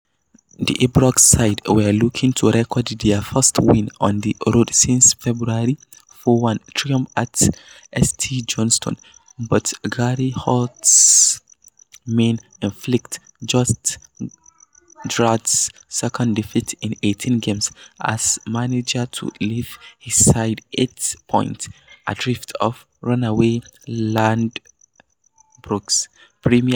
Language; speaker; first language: English; non-native, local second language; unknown